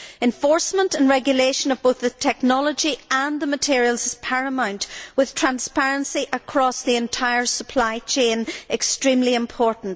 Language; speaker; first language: English; native; English